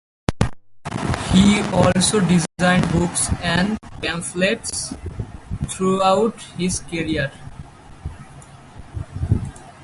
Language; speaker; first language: English; native; English